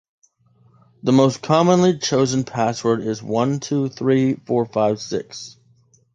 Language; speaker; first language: English; native; English